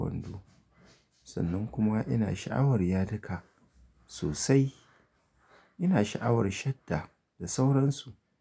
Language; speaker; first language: Hausa; native; Hausa